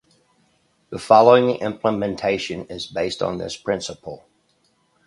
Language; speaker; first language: English; native; English